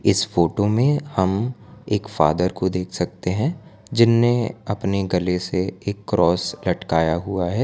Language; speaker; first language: Hindi; non-native, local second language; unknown